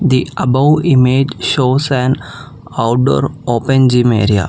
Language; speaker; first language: English; non-native, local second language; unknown